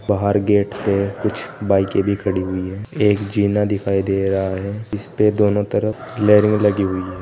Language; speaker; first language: Hindi; native; Hindi